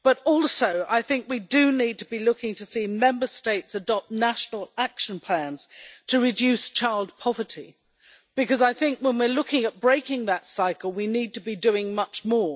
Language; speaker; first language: English; native; English